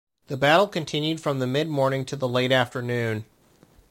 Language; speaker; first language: English; native; English